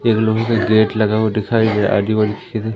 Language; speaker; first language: Hindi; native; Hindi